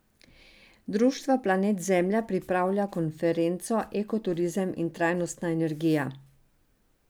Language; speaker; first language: Slovenian; non-native, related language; Serbian